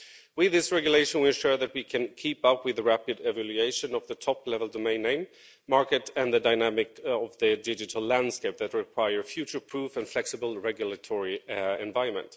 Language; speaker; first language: English; non-native, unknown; Swedish